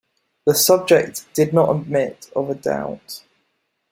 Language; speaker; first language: English; native; English